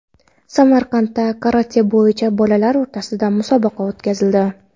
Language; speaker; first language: Uzbek; non-native, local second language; Kara-Kalpak